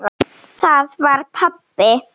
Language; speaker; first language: Icelandic; non-native, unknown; Slovenian